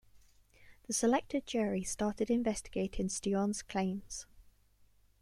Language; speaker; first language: English; native; English